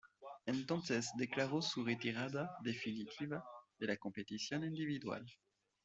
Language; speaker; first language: Spanish; non-native, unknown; French